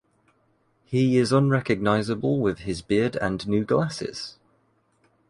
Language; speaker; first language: English; native; English